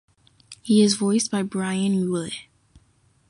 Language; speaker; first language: English; native; English